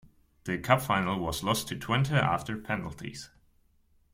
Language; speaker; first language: English; non-native, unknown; German